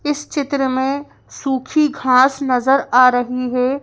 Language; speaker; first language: Hindi; native; Hindi